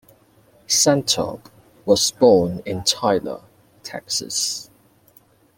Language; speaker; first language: English; native; English